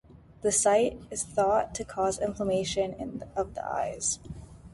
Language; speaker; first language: English; native; English